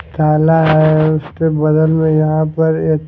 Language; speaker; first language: Hindi; non-native, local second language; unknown